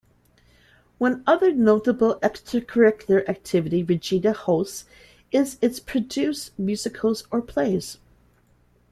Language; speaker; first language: English; native; English